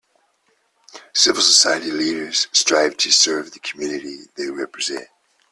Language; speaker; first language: English; native; English